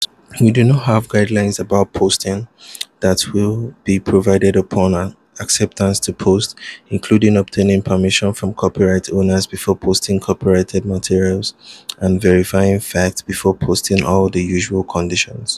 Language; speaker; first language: English; non-native, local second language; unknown